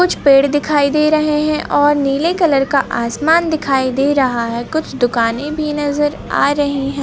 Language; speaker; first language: Hindi; native; Hindi